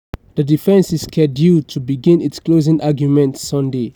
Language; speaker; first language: English; non-native, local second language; Yoruba